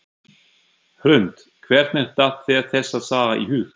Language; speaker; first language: Icelandic; non-native, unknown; German